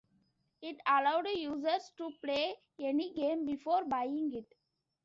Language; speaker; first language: English; non-native, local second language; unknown